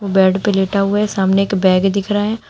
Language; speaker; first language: Hindi; native; Hindi